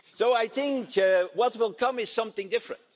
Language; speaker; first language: English; non-native, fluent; Dutch